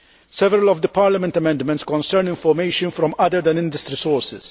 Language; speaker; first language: English; non-native, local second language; Maltese